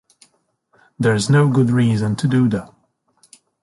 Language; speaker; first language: English; native; English